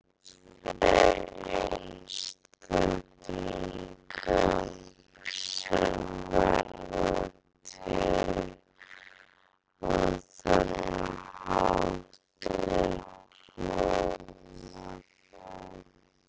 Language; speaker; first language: Icelandic; native; Icelandic